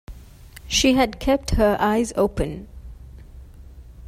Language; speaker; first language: English; non-native, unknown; Divehi